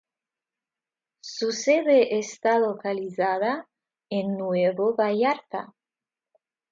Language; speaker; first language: Spanish; non-native, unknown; Russian